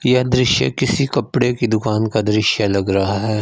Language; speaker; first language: Hindi; non-native, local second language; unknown